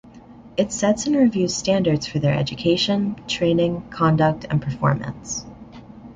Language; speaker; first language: English; native; English